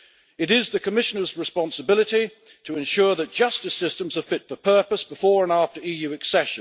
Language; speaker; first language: English; native; English